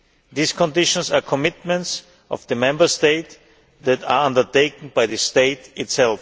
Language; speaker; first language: English; non-native, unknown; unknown